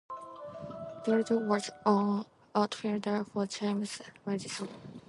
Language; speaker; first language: English; non-native, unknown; Japanese